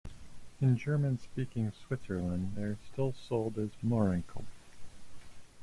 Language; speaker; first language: English; native; English